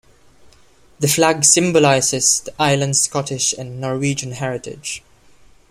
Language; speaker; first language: English; non-native, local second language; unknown